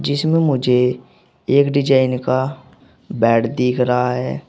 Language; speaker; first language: Hindi; native; Hindi